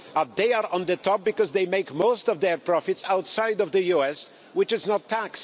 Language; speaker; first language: English; non-native, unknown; Polish